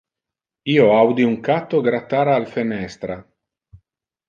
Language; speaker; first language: Interlingua; non-native, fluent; Italian